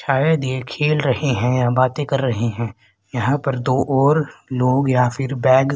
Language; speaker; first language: Hindi; native; Hindi